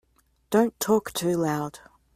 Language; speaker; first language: English; native; English